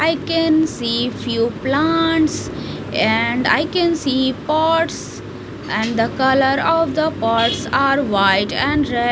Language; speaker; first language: English; non-native, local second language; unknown